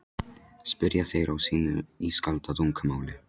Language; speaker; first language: Icelandic; non-native, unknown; Polish